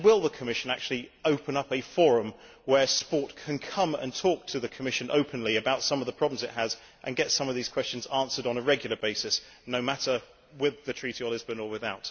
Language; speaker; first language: English; native; English